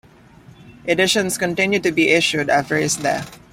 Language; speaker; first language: English; non-native, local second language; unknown